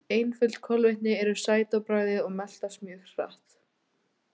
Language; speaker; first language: Icelandic; native; Icelandic